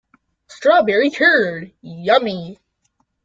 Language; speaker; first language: English; native; English